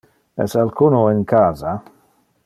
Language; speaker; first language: Interlingua; non-native, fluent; Dutch